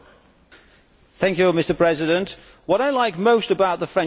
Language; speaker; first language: English; non-native, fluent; Dutch